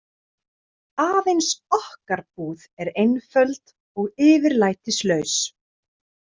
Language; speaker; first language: Icelandic; native; Icelandic